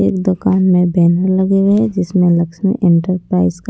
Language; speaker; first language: Hindi; non-native, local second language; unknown